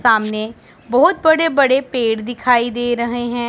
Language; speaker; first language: Hindi; non-native, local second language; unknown